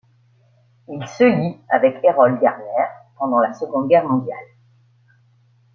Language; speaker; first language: French; native; French